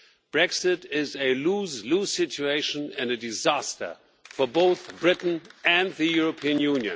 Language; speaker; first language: English; non-native, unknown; German